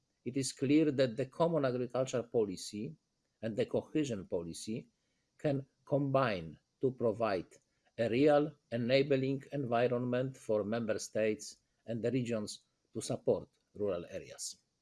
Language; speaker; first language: English; non-native, fluent; Polish